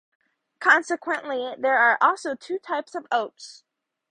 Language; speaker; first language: English; native; English